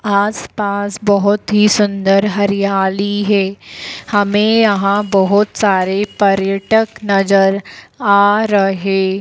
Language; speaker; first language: Hindi; native; Hindi